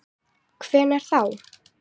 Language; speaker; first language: Icelandic; native; Icelandic